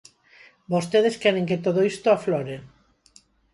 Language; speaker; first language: Galician; non-native, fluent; Spanish